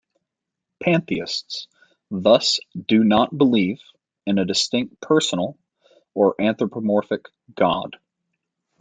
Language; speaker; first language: English; native; English